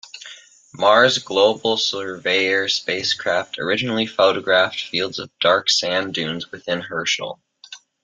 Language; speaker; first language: English; native; English